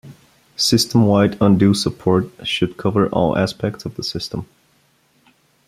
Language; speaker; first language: English; non-native, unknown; Bulgarian